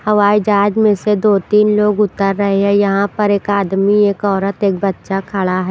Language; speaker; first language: Hindi; non-native, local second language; Punjabi